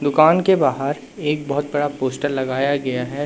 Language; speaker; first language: Hindi; native; Hindi